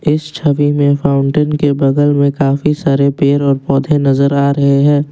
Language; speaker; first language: Hindi; non-native, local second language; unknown